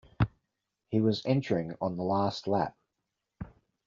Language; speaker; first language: English; native; English